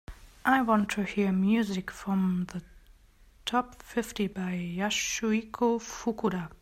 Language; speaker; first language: English; non-native, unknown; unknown